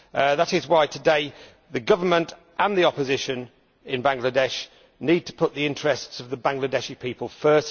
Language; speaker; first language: English; native; English